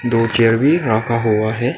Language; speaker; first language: Hindi; non-native, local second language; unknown